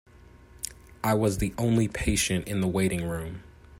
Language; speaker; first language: English; native; English